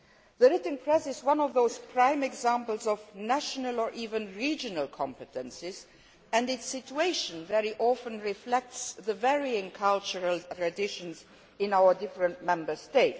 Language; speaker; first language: English; non-native, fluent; Luxembourgish